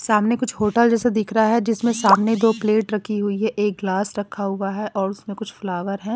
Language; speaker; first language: Hindi; non-native, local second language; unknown